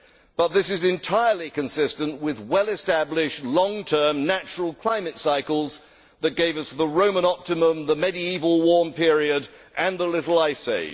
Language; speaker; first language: English; native; English